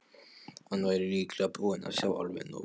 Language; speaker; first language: Icelandic; non-native, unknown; Polish